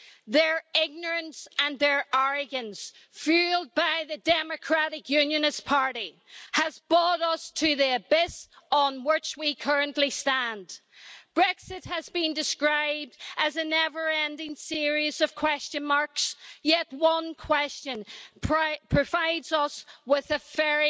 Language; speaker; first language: English; native; English